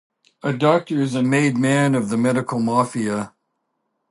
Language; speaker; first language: English; native; English